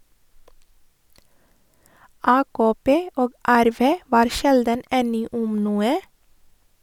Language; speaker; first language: Norwegian; non-native, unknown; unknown